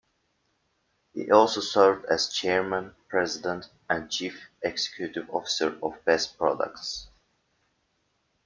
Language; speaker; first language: English; native; English